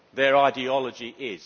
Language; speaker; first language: English; native; English